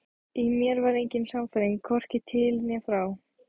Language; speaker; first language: Icelandic; native; Icelandic